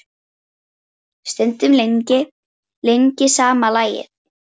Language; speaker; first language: Icelandic; native; Icelandic